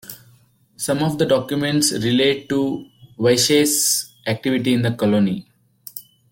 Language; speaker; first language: English; non-native, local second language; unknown